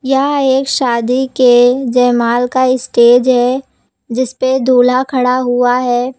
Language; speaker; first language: Hindi; native; Hindi